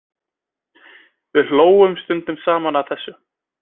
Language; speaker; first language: Icelandic; native; Icelandic